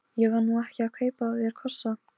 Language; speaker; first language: Icelandic; non-native, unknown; Polish